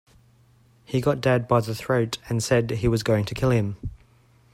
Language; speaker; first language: English; native; English